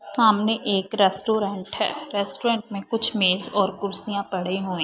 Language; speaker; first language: Hindi; non-native, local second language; Punjabi